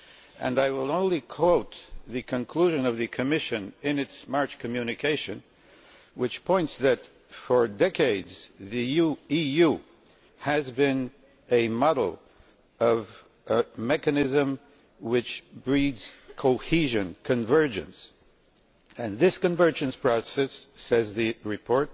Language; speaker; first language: English; non-native, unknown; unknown